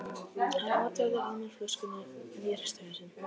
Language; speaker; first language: Icelandic; native; Icelandic